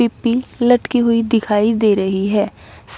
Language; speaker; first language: Hindi; non-native, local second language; Punjabi